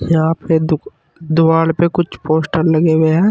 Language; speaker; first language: Hindi; native; Hindi